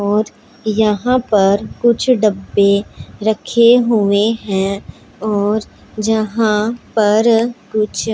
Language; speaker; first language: Hindi; non-native, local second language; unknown